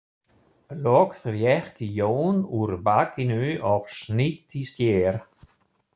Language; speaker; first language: Icelandic; non-native, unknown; German